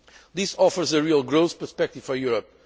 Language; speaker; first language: English; non-native, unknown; Portuguese